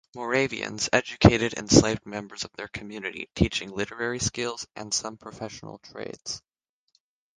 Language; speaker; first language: English; native; English